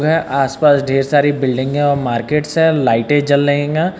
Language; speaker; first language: Hindi; native; Hindi